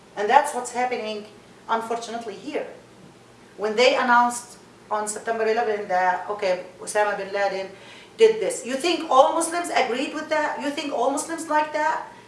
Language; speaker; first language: English; non-native, fluent; Arabic